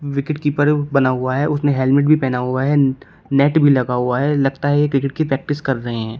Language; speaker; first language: Hindi; native; Hindi